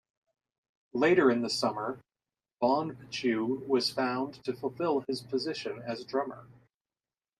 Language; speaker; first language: English; native; English